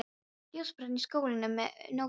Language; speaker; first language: Icelandic; non-native, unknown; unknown